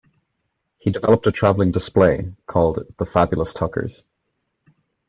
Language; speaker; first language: English; native; English